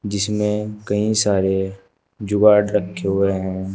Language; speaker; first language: Hindi; native; Hindi